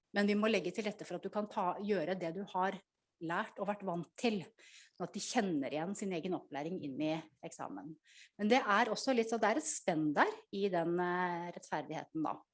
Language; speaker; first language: Norwegian; native; Norwegian